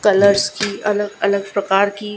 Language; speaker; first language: Hindi; non-native, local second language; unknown